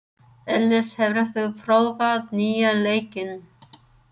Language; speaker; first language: Icelandic; non-native, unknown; English